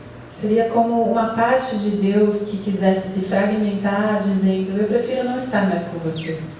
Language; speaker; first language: Portuguese; native; Portuguese